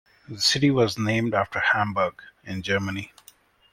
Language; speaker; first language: English; non-native, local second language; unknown